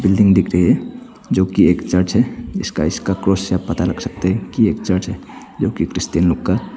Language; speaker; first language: Hindi; non-native, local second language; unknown